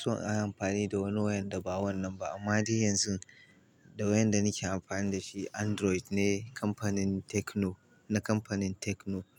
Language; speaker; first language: Hausa; native; Hausa